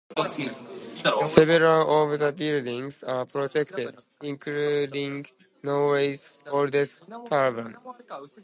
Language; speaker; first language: English; non-native, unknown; Japanese